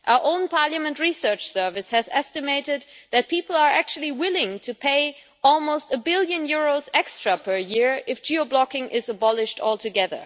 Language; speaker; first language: English; non-native, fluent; German